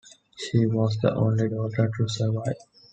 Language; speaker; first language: English; non-native, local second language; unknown